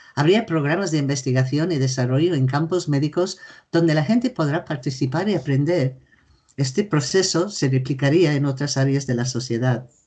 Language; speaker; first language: Spanish; native; Spanish